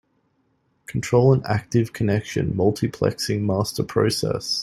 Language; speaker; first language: English; native; English